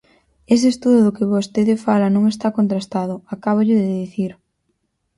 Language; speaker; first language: Galician; native; Galician